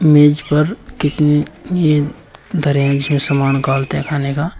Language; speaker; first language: Hindi; native; Hindi